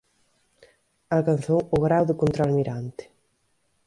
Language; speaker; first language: Galician; native; Galician